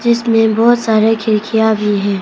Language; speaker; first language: Hindi; non-native, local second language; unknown